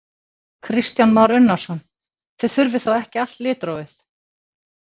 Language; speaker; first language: Icelandic; native; Icelandic